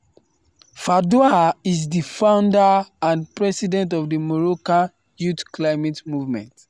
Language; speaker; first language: English; non-native, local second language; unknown